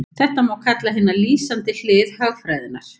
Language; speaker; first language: Icelandic; native; Icelandic